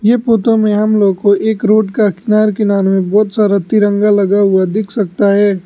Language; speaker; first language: Hindi; non-native, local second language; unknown